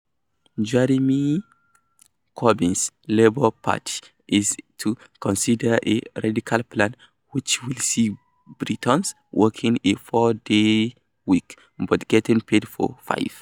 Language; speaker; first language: English; non-native, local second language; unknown